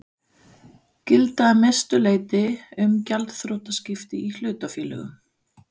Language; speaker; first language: Icelandic; non-native, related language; Danish